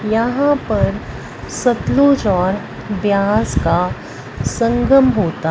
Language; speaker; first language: Hindi; non-native, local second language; Punjabi